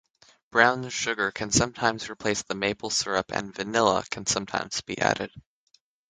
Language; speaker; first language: English; native; English